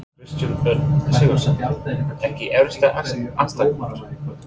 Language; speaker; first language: Icelandic; non-native, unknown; English